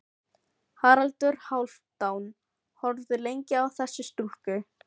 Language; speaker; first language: Icelandic; non-native, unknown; Filipino